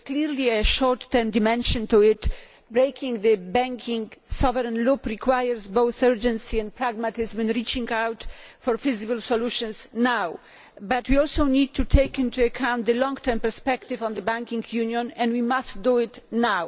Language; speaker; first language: English; non-native, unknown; Polish